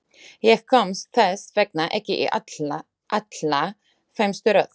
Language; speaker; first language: Icelandic; non-native, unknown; Slovak